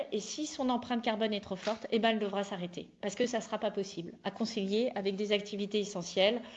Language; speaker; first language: French; native; French